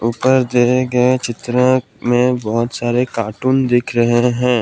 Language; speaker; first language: Hindi; non-native, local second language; Assamese